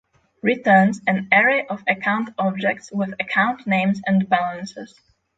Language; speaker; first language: English; non-native, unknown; Polish